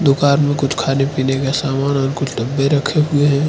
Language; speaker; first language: Hindi; non-native, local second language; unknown